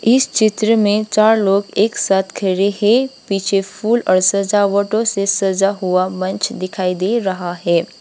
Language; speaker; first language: Hindi; non-native, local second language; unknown